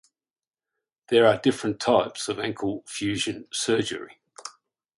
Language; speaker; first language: English; native; English